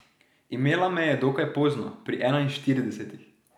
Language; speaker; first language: Slovenian; native; Slovenian